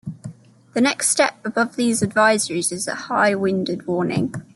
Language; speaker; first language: English; native; English